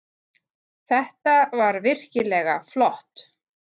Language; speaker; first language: Icelandic; native; Icelandic